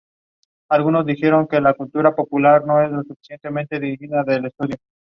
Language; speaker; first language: English; non-native, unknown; Spanish